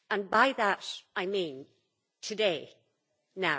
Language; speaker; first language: English; native; English